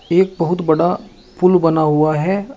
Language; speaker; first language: Hindi; native; Hindi